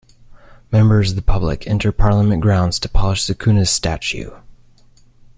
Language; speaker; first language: English; native; English